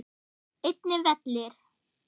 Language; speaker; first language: Icelandic; non-native, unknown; German